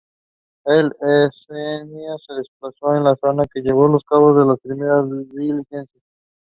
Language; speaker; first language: English; non-native, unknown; Spanish